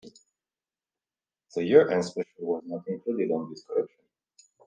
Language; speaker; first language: English; non-native, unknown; French